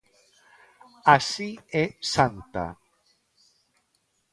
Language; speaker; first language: Galician; non-native, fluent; Spanish